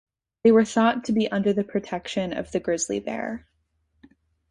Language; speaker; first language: English; native; English